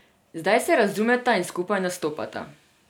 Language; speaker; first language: Slovenian; non-native, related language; Serbian